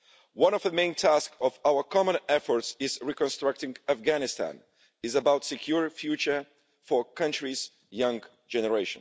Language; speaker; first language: English; non-native, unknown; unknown